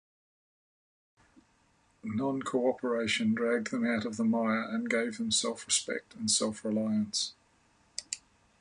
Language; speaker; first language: English; native; English